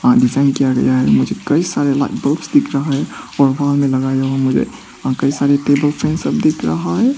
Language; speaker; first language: Hindi; non-native, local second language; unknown